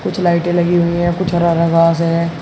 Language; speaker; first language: Hindi; native; Hindi